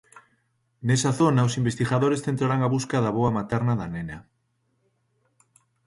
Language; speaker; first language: Galician; native; Galician